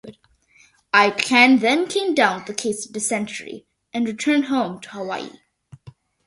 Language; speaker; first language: English; early bilingual, other home language; Malayalam